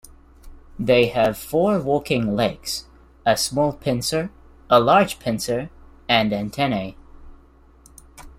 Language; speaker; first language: English; native; English